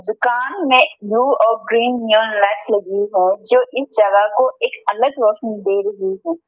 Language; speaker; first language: Hindi; non-native, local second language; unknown